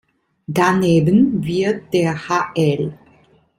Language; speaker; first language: German; non-native, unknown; Italian